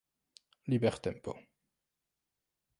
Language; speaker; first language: Esperanto; non-native, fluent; French